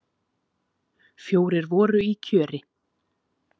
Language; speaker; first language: Icelandic; native; Icelandic